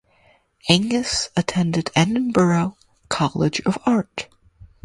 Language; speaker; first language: English; native; English